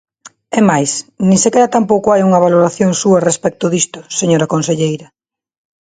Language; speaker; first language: Galician; non-native, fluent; Spanish